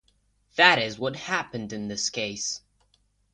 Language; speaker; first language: English; non-native, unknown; Russian